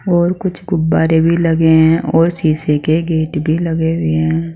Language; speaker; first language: Hindi; native; Hindi